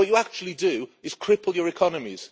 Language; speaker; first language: English; native; English